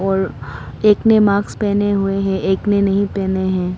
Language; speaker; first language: Hindi; non-native, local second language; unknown